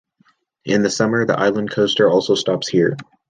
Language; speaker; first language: English; native; English